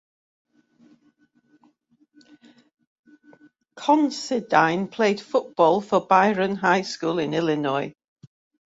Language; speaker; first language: English; native; English